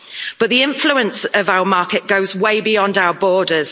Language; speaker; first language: English; native; English